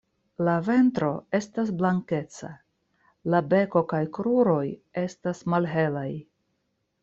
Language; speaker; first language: Esperanto; non-native, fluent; Russian